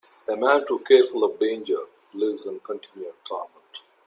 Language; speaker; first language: English; non-native, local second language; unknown